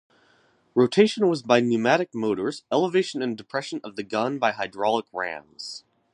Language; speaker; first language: English; native; English